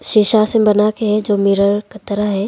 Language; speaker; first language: Hindi; non-native, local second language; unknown